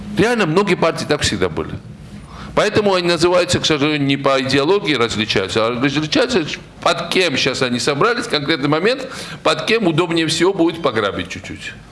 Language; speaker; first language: Russian; non-native, local second language; Georgian